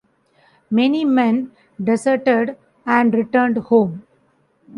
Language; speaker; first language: English; non-native, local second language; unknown